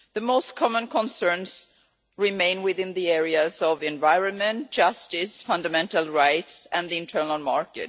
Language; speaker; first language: English; non-native, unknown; Swedish